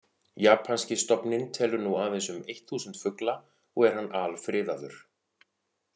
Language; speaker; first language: Icelandic; native; Icelandic